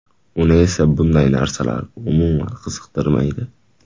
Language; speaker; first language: Uzbek; native; Uzbek